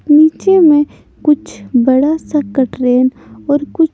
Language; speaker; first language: Hindi; non-native, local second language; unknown